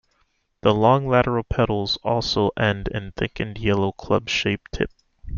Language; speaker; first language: English; native; English